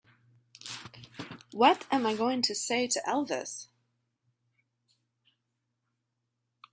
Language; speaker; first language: English; native; English